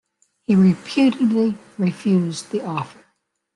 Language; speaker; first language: English; native; English